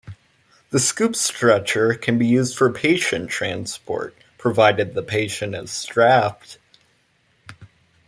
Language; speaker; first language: English; native; English